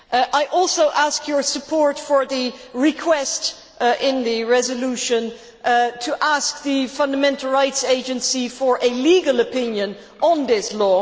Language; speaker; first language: English; non-native, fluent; Dutch